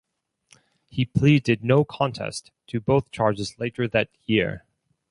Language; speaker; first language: English; non-native, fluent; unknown